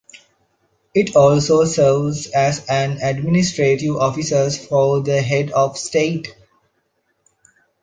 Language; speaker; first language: English; non-native, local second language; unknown